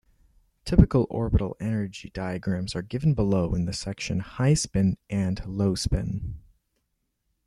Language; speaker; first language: English; native; English